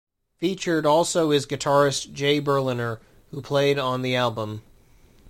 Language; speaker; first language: English; native; English